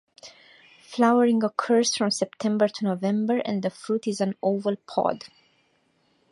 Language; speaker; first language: English; native; English